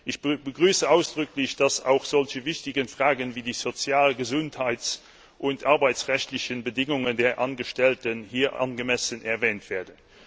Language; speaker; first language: German; non-native, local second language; Luxembourgish